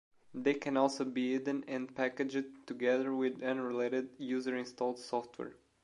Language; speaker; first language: English; non-native, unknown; Portuguese